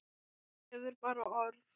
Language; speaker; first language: Icelandic; non-native, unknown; Thai